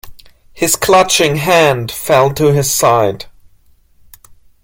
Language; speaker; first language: English; non-native, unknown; German